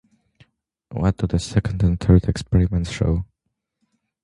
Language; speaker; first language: English; non-native, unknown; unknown